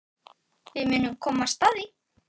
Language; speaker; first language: Icelandic; native; Icelandic